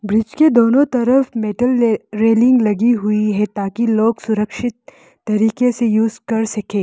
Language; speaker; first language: Hindi; non-native, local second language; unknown